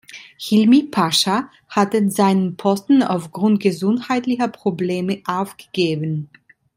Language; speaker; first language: German; non-native, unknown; Italian